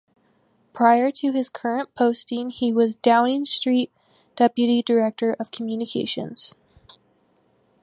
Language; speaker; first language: English; native; English